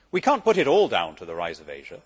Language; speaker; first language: English; native; English